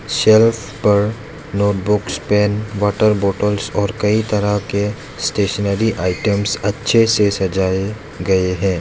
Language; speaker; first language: Hindi; non-native, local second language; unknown